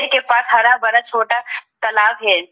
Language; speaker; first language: Hindi; non-native, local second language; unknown